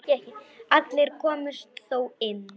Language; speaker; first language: Icelandic; non-native, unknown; Polish